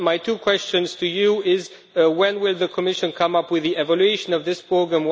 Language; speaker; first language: English; non-native, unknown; Romanian